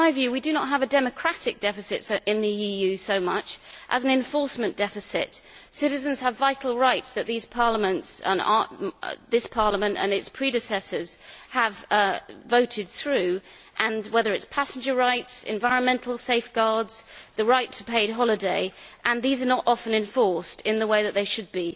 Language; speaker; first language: English; native; English